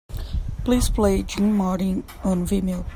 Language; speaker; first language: English; native; English